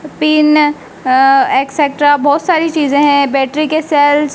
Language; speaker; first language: Hindi; native; Hindi